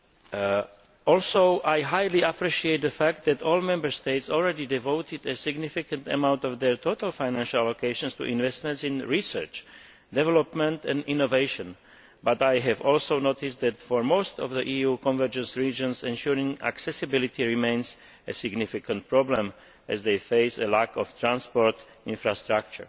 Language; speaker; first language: English; non-native, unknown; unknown